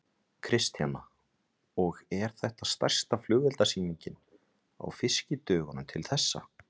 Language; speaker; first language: Icelandic; native; Icelandic